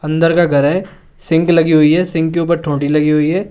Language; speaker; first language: Hindi; native; Hindi